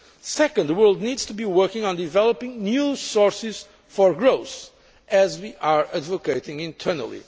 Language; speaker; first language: English; non-native, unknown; Portuguese